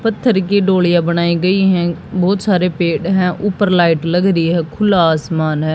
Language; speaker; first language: Hindi; native; Hindi